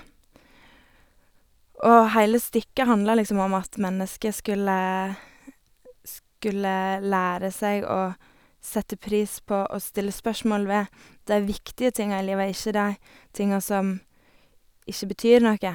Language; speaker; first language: Norwegian; native; Norwegian